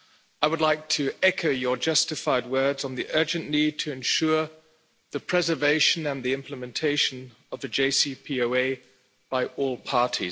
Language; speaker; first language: English; non-native, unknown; German